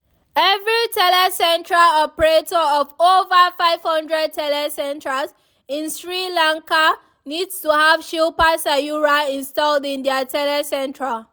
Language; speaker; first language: English; non-native, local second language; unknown